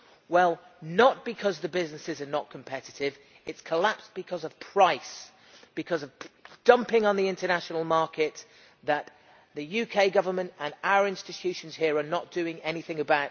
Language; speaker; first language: English; native; English